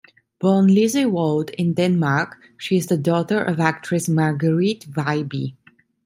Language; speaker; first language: English; non-native, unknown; Italian